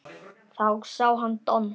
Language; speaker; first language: Icelandic; native; Icelandic